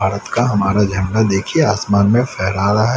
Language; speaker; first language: Hindi; native; Hindi